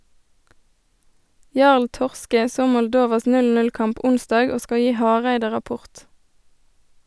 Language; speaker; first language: Norwegian; native; Norwegian